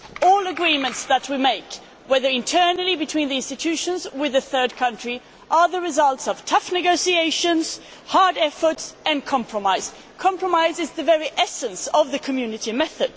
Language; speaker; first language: English; non-native, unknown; Swedish